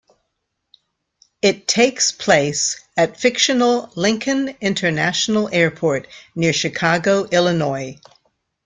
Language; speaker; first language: English; native; English